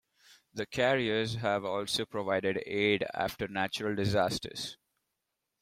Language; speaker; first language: English; non-native, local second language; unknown